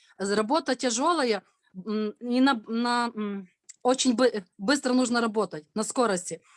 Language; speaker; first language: Russian; non-native, local second language; Ukrainian